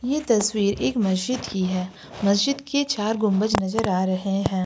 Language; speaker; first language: Hindi; native; Hindi